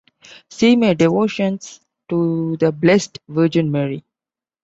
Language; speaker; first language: English; non-native, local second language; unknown